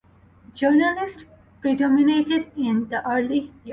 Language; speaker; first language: English; non-native, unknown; Bangla